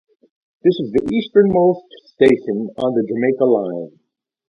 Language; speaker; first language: English; native; English